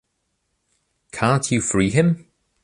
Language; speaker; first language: English; native; English